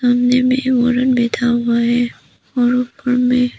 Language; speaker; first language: Hindi; non-native, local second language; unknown